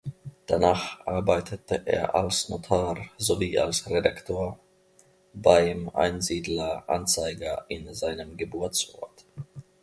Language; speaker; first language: German; non-native, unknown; Finnish